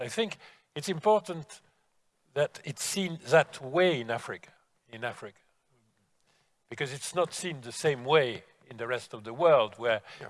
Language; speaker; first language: English; non-native, fluent; French